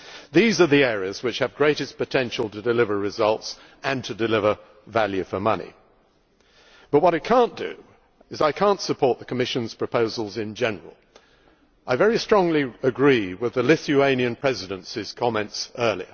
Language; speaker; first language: English; native; English